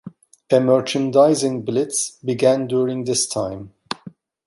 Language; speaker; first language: English; non-native, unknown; Turkish